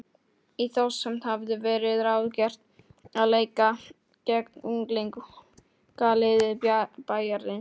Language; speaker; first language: Icelandic; non-native, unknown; Polish